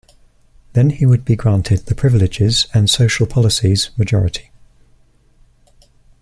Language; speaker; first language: English; native; English